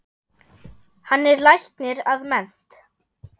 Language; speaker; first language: Icelandic; non-native, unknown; German